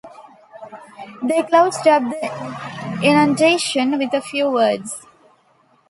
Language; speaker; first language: English; non-native, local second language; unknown